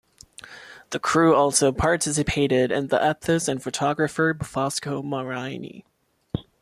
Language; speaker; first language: English; non-native, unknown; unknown